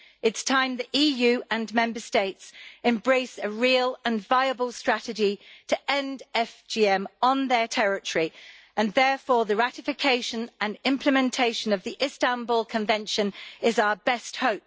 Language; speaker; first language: English; native; English